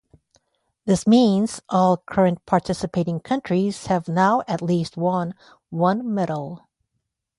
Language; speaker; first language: English; native; English